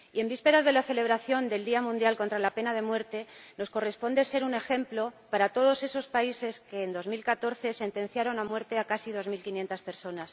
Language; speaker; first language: Spanish; native; Spanish